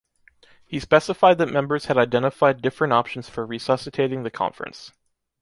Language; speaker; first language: English; native; English